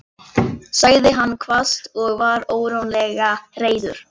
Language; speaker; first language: Icelandic; non-native, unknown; Polish